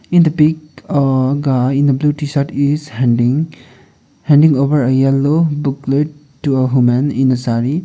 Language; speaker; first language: English; non-native, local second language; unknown